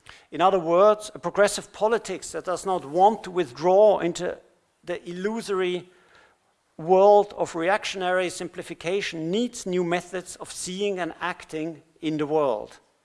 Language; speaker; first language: English; non-native, fluent; German